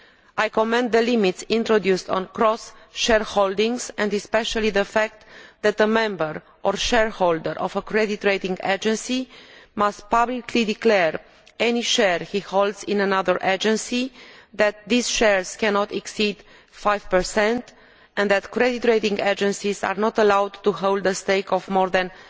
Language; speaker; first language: English; non-native, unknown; Romanian